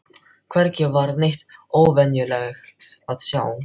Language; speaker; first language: Icelandic; non-native, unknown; Filipino